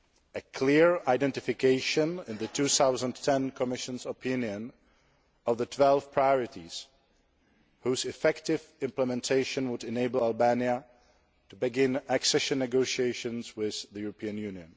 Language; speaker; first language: English; non-native, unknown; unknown